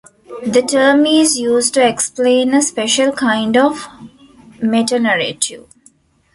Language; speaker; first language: English; non-native, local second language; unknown